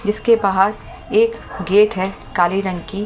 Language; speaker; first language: Hindi; native; Hindi